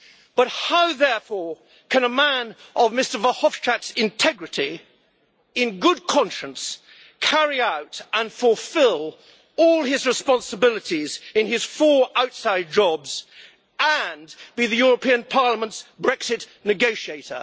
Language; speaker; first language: English; native; English